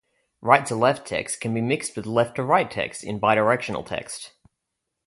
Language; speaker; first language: English; native; English